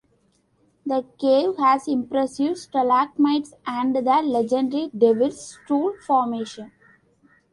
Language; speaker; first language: English; non-native, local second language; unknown